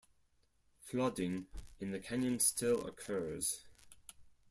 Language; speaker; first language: English; non-native, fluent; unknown